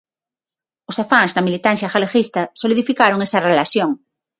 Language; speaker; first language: Galician; non-native, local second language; Spanish